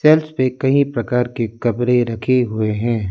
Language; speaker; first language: Hindi; non-native, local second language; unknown